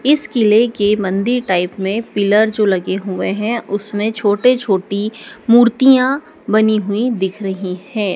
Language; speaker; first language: Hindi; native; Hindi